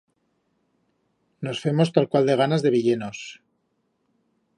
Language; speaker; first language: Aragonese; native; Aragonese